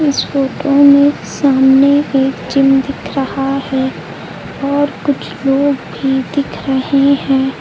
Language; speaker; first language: Hindi; native; Hindi